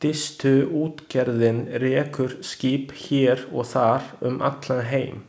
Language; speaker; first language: Icelandic; non-native, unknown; Chinese